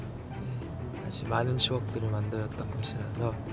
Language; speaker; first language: Korean; early bilingual, heritage; Korean